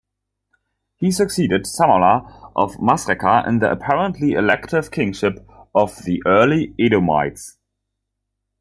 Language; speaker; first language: English; non-native, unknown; German